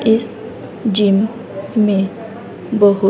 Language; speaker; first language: Hindi; native; Hindi